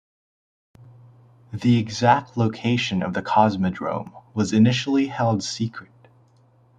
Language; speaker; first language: English; native; English